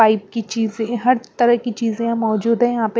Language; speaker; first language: Hindi; non-native, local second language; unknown